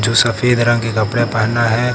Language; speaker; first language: Hindi; native; Hindi